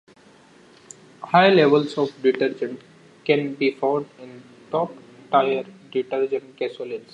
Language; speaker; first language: English; non-native, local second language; Marathi